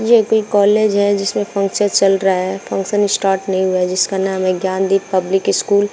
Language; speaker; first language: Hindi; native; Hindi